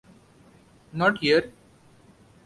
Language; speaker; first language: English; non-native, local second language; Marathi